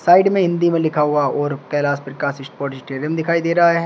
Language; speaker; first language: Hindi; native; Hindi